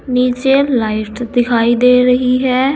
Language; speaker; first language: Hindi; native; Hindi